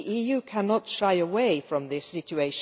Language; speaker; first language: English; non-native, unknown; Finnish